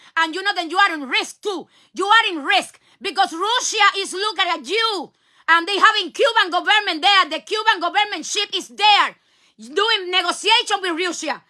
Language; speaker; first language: English; non-native, learner; Spanish